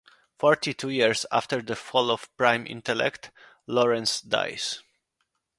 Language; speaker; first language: English; non-native, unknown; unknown